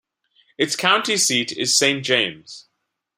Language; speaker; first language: English; non-native, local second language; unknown